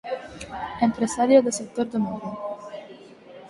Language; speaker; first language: Galician; non-native, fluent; Spanish